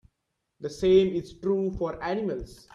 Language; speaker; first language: English; non-native, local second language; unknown